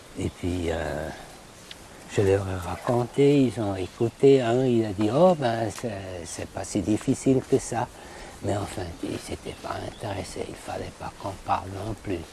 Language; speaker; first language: French; non-native, fluent; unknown